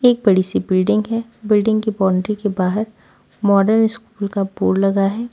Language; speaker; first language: Hindi; native; Hindi